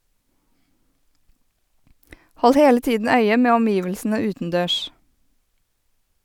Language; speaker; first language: Norwegian; native; Norwegian